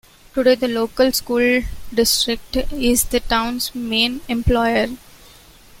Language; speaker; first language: English; non-native, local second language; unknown